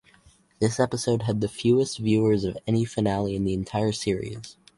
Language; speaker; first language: English; native; English